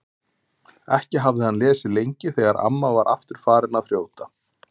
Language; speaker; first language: Icelandic; native; Icelandic